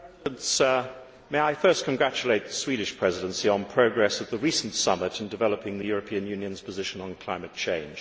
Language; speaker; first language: English; native; English